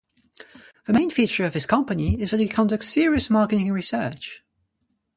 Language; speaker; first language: English; non-native, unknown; French